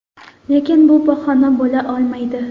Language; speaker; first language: Uzbek; non-native, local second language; Kara-Kalpak